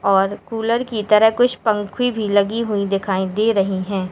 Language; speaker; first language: Hindi; native; Hindi